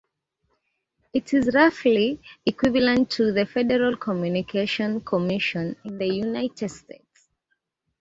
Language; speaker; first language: English; native; English